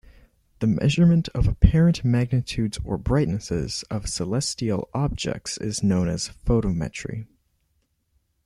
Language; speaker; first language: English; native; English